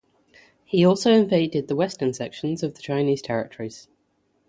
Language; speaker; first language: English; native; English